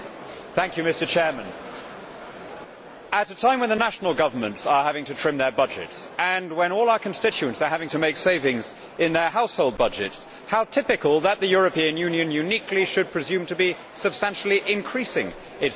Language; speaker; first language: English; native; English